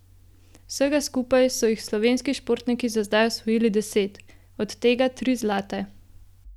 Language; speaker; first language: Slovenian; native; Slovenian